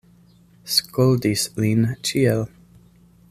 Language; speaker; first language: Esperanto; non-native, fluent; English